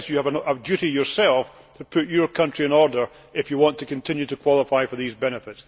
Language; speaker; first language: English; native; English